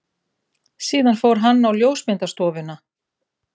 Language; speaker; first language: Icelandic; native; Icelandic